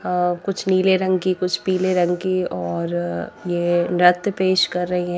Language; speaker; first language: Hindi; native; Hindi